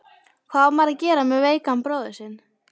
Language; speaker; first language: Icelandic; native; Icelandic